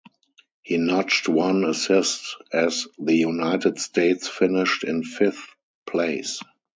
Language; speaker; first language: English; non-native, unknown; German